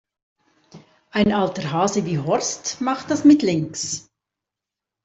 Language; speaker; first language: German; native; German